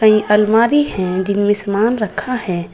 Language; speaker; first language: Hindi; native; Hindi